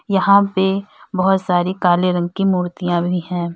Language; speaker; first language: Hindi; native; Hindi